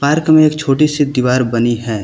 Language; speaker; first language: Hindi; native; Hindi